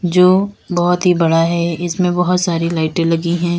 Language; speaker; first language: Hindi; native; Hindi